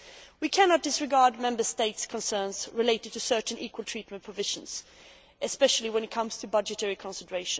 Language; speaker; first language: English; non-native, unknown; Swedish